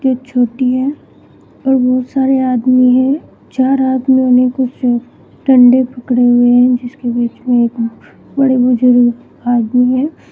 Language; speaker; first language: Hindi; native; Hindi